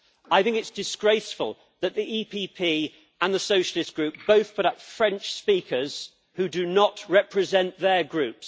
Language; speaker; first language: English; native; English